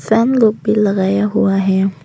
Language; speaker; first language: Hindi; non-native, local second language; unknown